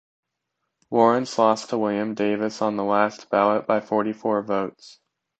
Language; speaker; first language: English; native; English